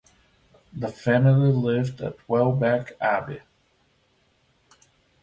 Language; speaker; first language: English; non-native, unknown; Bulgarian